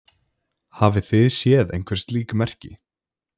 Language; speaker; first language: Icelandic; native; Icelandic